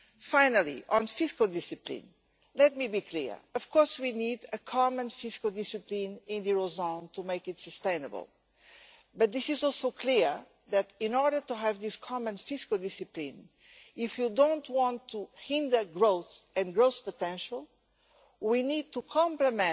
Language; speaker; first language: English; non-native, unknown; Portuguese